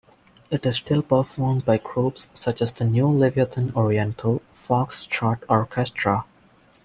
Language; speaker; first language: English; non-native, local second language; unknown